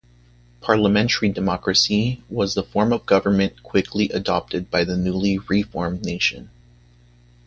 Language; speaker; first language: English; native; English